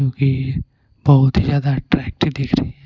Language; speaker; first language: Hindi; non-native, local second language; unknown